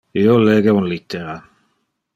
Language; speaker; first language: Interlingua; non-native, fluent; Dutch